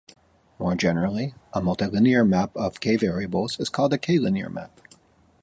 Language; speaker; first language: English; native; English